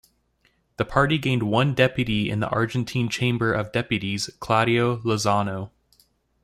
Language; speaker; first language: English; native; English